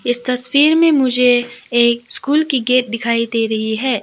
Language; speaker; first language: Hindi; non-native, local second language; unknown